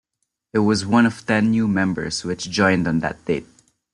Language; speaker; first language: English; non-native, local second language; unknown